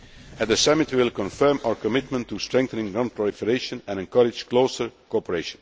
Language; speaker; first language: English; non-native, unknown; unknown